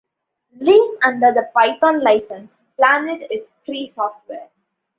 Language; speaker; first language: English; non-native, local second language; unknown